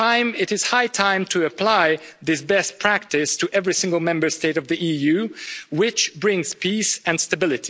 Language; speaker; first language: English; non-native, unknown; Hungarian